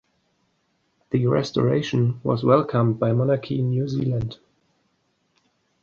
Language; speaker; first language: English; non-native, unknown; German